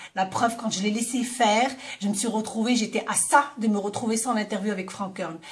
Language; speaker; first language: French; non-native, local second language; Arabic